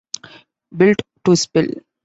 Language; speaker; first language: English; non-native, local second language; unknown